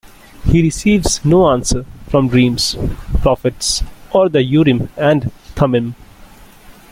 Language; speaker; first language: English; non-native, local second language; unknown